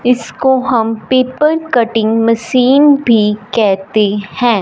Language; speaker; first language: Hindi; non-native, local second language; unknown